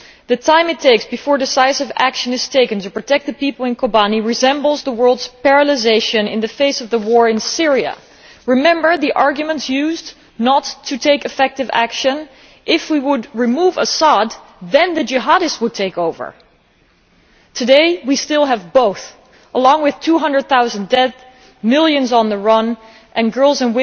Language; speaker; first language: English; non-native, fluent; Dutch